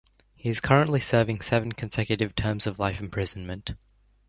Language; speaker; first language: English; native; English